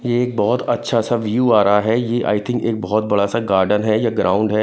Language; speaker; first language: Hindi; non-native, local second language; Punjabi